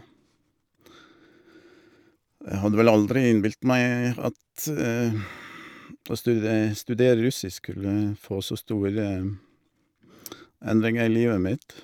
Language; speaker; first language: Norwegian; native; Norwegian